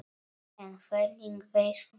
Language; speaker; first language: Icelandic; non-native, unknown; Polish